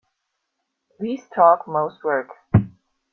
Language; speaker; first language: English; non-native, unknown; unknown